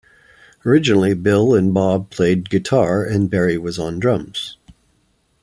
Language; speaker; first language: English; native; English